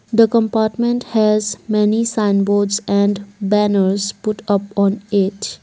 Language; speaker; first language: English; non-native, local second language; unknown